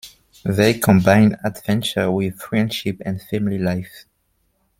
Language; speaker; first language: English; non-native, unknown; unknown